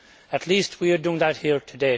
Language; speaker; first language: English; native; English